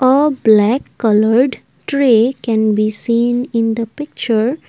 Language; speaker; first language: English; non-native, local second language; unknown